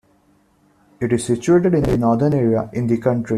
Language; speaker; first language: English; non-native, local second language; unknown